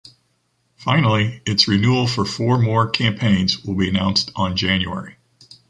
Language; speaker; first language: English; native; English